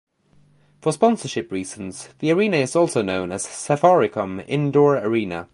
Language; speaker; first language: English; native; English